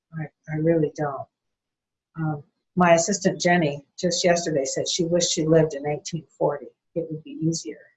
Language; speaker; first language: English; native; English